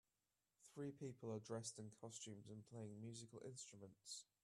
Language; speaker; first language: English; native; English